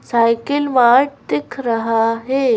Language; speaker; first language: Hindi; native; Hindi